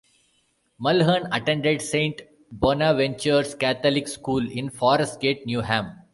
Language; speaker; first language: English; non-native, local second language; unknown